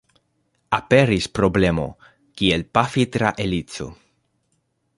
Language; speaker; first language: Esperanto; non-native, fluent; Spanish